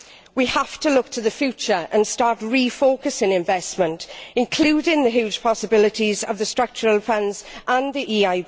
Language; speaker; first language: English; native; English